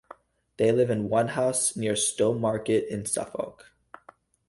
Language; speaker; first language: English; native; English